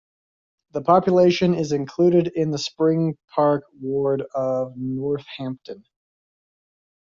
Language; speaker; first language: English; native; English